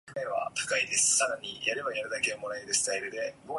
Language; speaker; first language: English; non-native, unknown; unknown